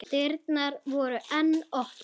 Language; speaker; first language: Icelandic; native; Icelandic